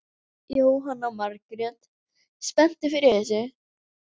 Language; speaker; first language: Icelandic; native; Icelandic